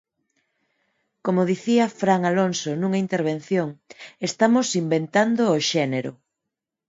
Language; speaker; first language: Galician; non-native, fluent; Spanish